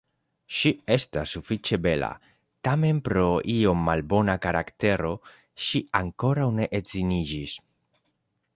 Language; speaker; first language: Esperanto; non-native, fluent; Spanish